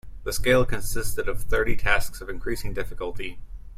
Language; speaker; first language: English; native; English